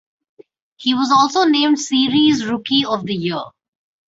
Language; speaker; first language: English; non-native, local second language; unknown